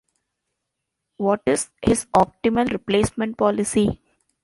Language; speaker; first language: English; non-native, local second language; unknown